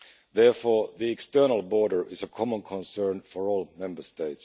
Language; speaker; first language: English; non-native, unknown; Finnish